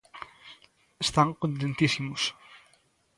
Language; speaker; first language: Galician; native; Galician